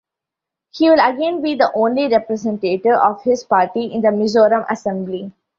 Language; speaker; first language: English; non-native, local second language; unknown